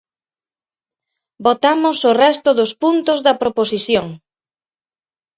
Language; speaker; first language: Galician; native; Galician